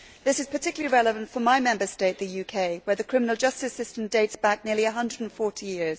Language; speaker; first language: English; native; English